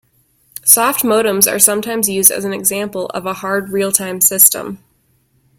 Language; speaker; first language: English; native; English